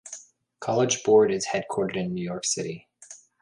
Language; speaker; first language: English; native; English